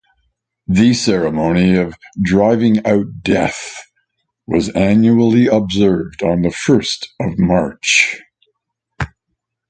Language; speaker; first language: English; native; English